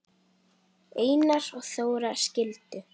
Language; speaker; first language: Icelandic; native; Icelandic